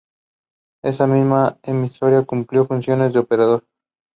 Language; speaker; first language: English; non-native, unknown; Spanish